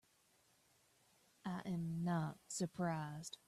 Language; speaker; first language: English; native; English